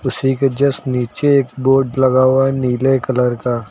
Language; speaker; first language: Hindi; native; Hindi